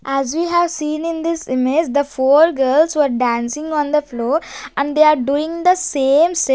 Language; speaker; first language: English; non-native, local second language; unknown